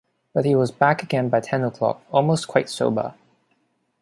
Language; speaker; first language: English; non-native, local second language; Cantonese